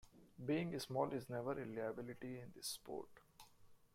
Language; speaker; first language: English; non-native, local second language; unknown